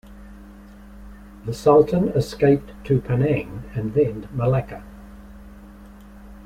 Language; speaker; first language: English; native; English